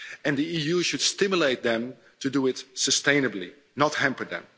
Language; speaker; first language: English; non-native, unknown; Dutch